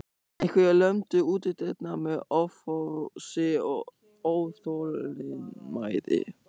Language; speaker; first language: Icelandic; non-native, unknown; German